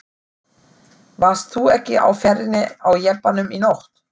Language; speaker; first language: Icelandic; non-native, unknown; German